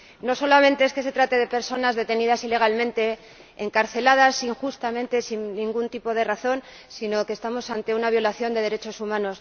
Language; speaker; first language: Spanish; native; Spanish